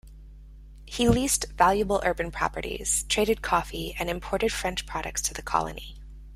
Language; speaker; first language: English; native; English